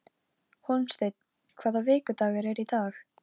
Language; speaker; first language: Icelandic; non-native, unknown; Polish